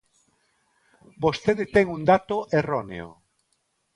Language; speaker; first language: Galician; non-native, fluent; Spanish